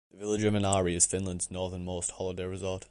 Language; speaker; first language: English; native; English